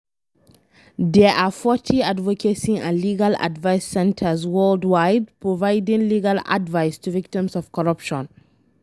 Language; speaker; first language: English; non-native, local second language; Hausa